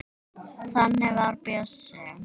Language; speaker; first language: Icelandic; native; Icelandic